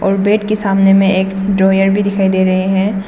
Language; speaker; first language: Hindi; non-native, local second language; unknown